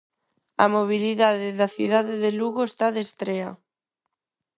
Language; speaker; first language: Galician; non-native, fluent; Spanish